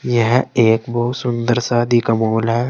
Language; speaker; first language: Hindi; native; Hindi